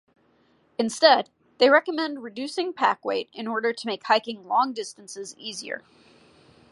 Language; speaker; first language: English; native; English